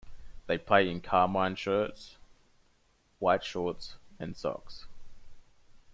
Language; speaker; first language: English; native; English